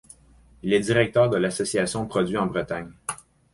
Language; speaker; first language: French; native; French